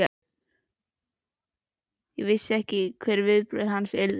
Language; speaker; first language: Icelandic; native; Icelandic